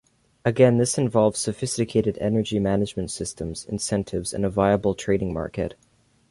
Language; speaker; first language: English; native; English